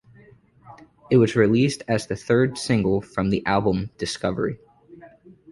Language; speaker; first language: English; native; English